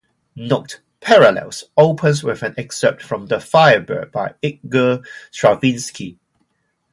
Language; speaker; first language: English; non-native, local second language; Cantonese